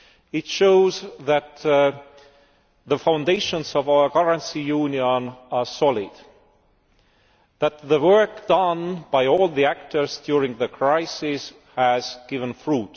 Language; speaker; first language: English; non-native, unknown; Estonian